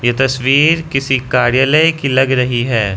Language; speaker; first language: Hindi; non-native, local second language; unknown